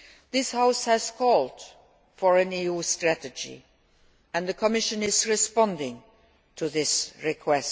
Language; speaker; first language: English; non-native, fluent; Luxembourgish